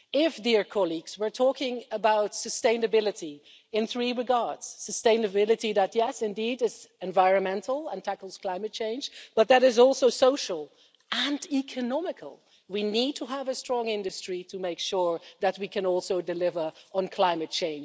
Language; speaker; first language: English; non-native, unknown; Dutch